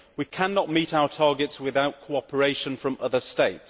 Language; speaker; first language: English; native; English